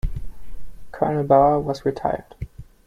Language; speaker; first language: English; non-native, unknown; German